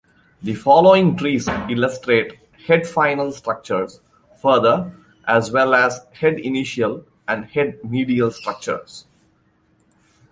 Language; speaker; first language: English; non-native, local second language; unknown